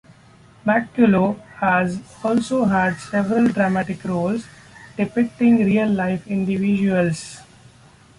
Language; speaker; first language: English; non-native, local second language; Marathi